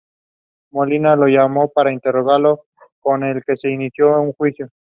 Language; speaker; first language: English; non-native, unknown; Spanish